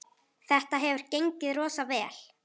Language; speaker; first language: Icelandic; native; Icelandic